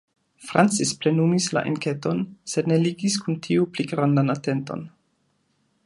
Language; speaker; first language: Esperanto; non-native, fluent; German